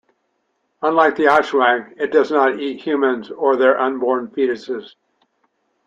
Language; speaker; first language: English; native; English